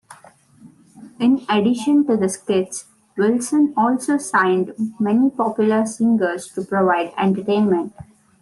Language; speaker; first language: English; non-native, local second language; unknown